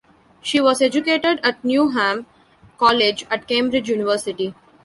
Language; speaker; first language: English; non-native, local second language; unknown